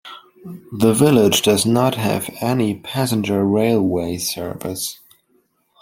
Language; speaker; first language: English; non-native, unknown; German